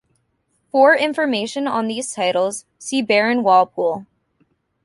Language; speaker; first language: English; native; English